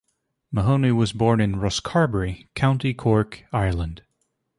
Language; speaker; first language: English; native; English